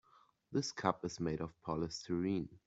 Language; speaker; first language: English; native; English